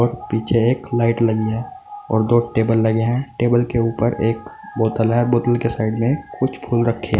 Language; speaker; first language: Hindi; native; Hindi